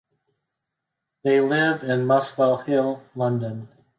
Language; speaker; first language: English; native; English